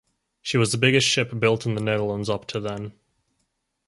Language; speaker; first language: English; native; English